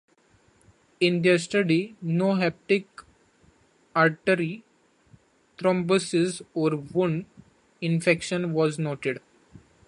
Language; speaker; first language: English; non-native, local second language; Marathi